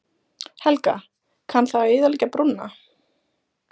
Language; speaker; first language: Icelandic; native; Icelandic